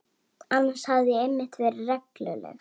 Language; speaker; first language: Icelandic; native; Icelandic